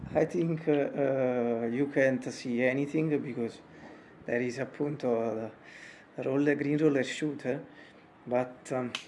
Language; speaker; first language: English; non-native, fluent; Italian